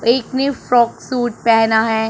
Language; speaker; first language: Hindi; non-native, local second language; Punjabi